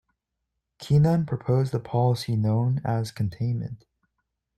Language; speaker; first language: English; native; English